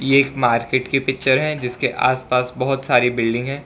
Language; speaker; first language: Hindi; non-native, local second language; Gujarati